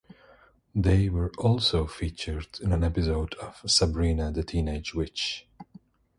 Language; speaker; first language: English; non-native, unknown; Dutch